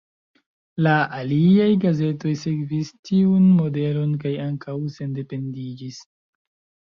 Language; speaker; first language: Esperanto; non-native, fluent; Chinese